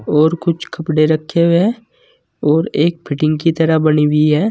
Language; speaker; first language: Hindi; native; Hindi